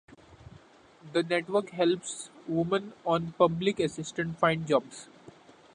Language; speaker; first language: English; non-native, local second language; Marathi